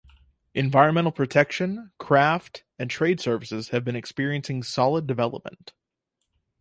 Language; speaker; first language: English; native; English